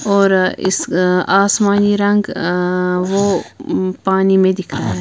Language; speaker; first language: Hindi; non-native, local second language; Punjabi